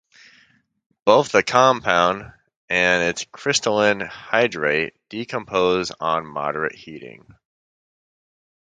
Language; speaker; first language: English; native; English